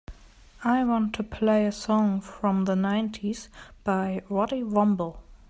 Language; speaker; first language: English; non-native, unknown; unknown